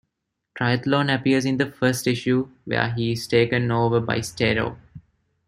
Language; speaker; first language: English; non-native, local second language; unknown